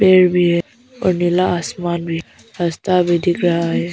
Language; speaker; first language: Hindi; non-native, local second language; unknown